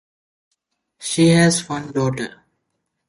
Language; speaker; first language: English; native; English